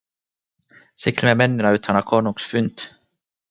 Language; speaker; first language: Icelandic; non-native, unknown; Finnish